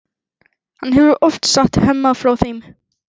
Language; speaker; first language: Icelandic; native; Icelandic